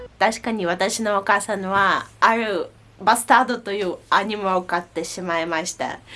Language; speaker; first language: Japanese; non-native, fluent; Russian